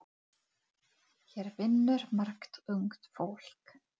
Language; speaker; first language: Icelandic; non-native, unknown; Czech